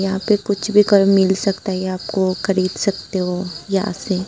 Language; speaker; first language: Hindi; non-native, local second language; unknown